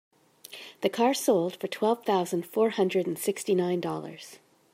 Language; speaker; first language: English; native; English